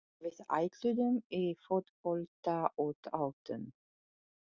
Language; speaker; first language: Icelandic; non-native, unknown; Polish